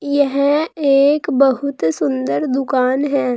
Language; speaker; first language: Hindi; native; Hindi